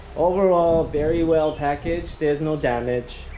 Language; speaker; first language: English; non-native, fluent; Japanese